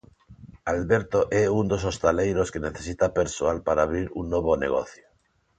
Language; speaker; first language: Galician; non-native, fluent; Spanish